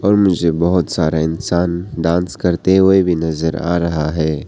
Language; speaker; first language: Hindi; non-native, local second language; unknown